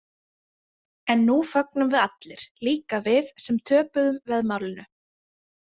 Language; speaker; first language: Icelandic; native; Icelandic